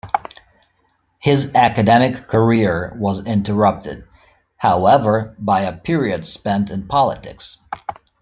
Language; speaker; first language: English; native; English